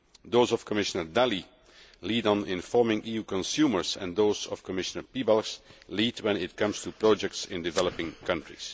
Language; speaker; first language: English; non-native, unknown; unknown